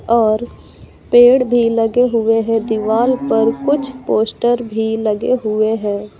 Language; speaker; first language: Hindi; native; Hindi